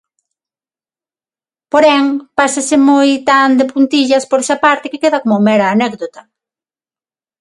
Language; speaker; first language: Galician; non-native, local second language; Spanish